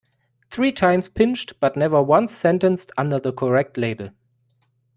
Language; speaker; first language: English; non-native, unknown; German